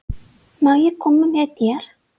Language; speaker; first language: Icelandic; non-native, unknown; English